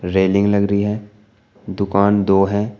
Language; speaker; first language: Hindi; native; Hindi